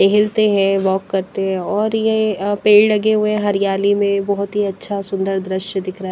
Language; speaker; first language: Hindi; non-native, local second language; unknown